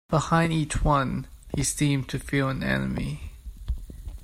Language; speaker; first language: English; non-native, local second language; Cantonese